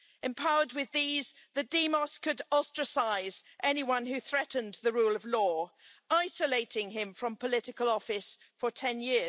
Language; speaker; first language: English; native; English